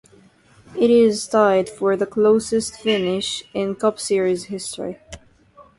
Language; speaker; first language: English; non-native, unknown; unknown